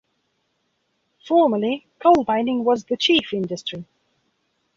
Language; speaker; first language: English; non-native, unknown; Belarusian